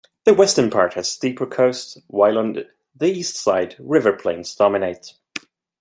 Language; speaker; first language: English; non-native, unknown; Swedish